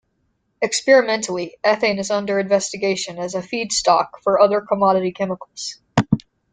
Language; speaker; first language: English; native; English